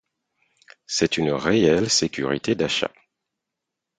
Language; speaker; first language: French; non-native, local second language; Haitian Creole